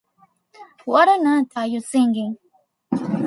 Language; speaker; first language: English; non-native, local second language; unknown